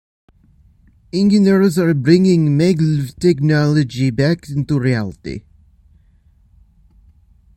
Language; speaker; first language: English; native; English